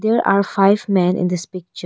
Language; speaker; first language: English; non-native, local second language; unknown